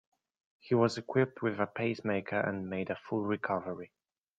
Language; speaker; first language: English; native; English